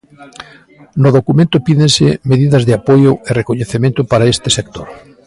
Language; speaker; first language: Galician; native; Galician